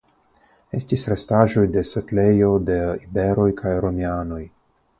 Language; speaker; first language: Esperanto; non-native, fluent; Russian